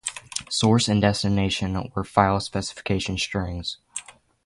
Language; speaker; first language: English; native; English